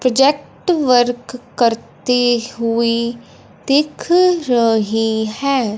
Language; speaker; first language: Hindi; non-native, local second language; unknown